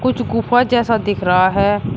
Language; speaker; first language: Hindi; native; Hindi